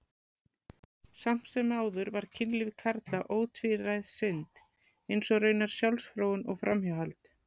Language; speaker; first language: Icelandic; native; Icelandic